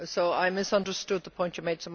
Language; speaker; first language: English; native; English